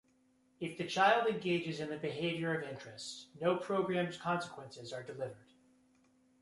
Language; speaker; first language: English; native; English